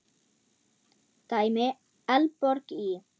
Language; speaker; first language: Icelandic; non-native, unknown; German